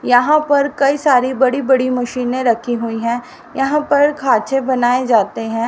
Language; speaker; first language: Hindi; native; Hindi